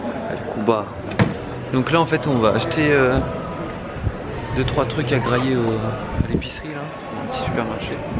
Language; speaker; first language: French; native; French